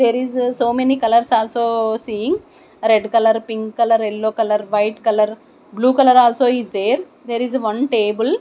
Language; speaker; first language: English; non-native, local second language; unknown